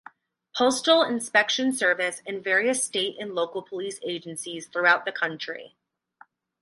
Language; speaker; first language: English; native; English